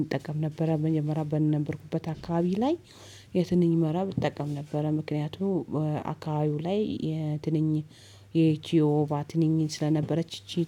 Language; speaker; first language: Amharic; native; Amharic